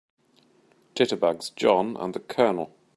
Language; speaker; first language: English; native; English